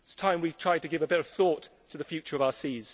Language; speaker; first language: English; native; English